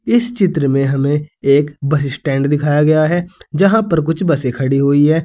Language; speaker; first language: Hindi; native; Hindi